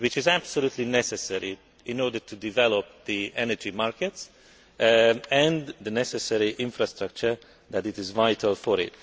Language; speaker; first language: English; non-native, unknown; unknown